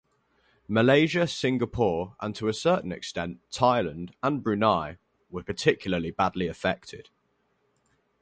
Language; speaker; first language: English; native; English